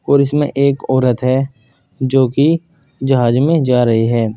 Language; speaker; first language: Hindi; native; Hindi